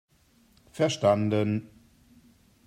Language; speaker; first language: German; native; German